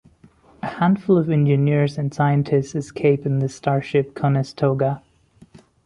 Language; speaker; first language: English; non-native, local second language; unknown